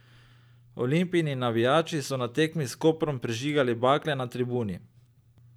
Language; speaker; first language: Slovenian; native; Slovenian